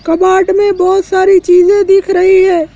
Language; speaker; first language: Hindi; native; Hindi